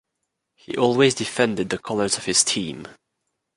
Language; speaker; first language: English; non-native, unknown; French